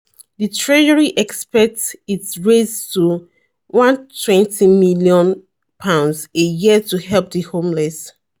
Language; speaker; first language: English; non-native, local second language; Yoruba